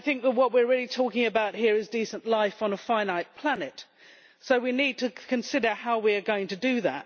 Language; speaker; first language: English; native; English